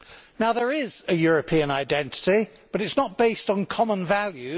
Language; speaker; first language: English; native; English